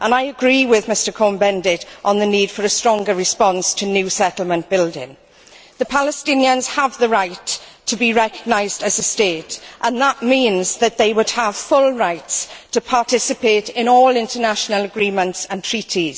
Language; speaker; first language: English; native; English